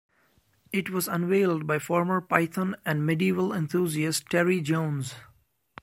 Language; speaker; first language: English; non-native, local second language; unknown